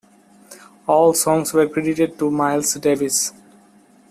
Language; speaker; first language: English; non-native, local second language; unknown